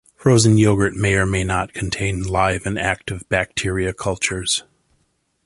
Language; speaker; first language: English; native; English